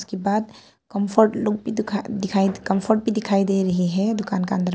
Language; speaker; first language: Hindi; non-native, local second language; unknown